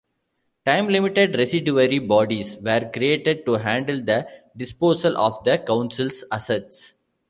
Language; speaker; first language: English; non-native, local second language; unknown